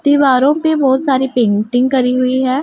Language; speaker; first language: Hindi; non-native, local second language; Punjabi